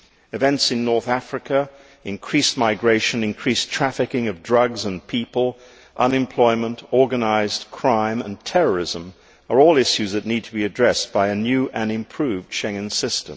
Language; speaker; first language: English; native; English